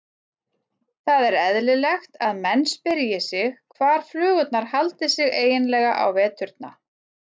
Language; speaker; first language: Icelandic; native; Icelandic